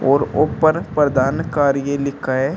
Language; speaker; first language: Hindi; native; Hindi